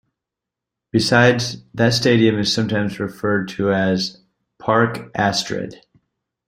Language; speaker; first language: English; native; English